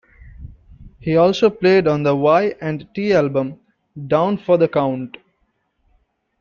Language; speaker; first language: English; non-native, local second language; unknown